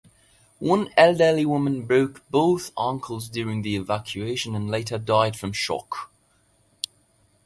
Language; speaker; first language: English; native; English